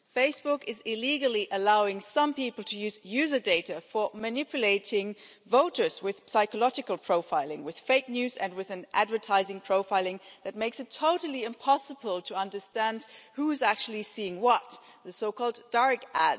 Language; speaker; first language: English; non-native, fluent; German